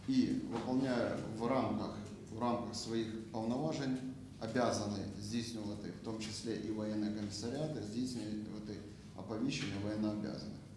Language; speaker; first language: Ukrainian; non-native, local second language; Russian